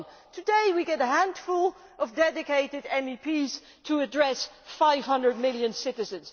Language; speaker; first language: English; non-native, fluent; Dutch